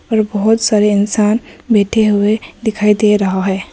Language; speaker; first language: Hindi; early bilingual, other home language; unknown